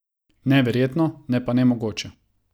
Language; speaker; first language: Slovenian; non-native, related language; Croatian